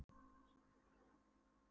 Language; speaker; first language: Icelandic; non-native, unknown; Polish